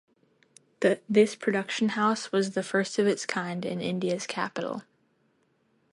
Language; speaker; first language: English; native; English